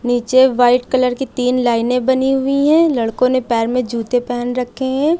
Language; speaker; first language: Hindi; native; Hindi